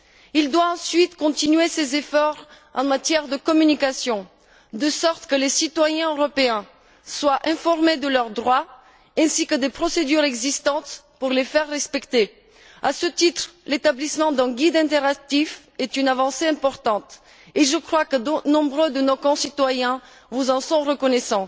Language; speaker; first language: French; non-native, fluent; Bulgarian